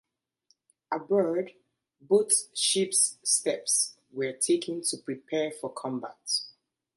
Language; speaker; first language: English; native; English